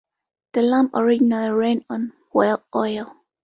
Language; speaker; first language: English; non-native, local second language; Ganda